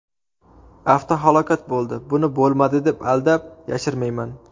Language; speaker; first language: Uzbek; native; Uzbek